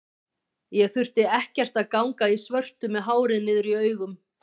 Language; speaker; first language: Icelandic; native; Icelandic